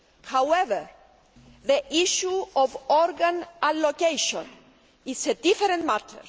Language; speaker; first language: English; non-native, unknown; Greek